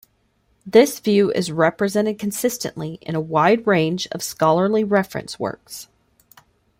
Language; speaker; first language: English; native; English